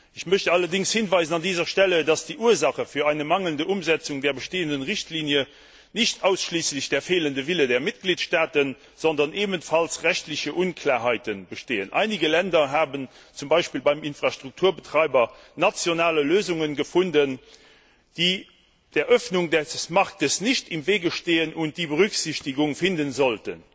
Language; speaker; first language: German; non-native, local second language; Luxembourgish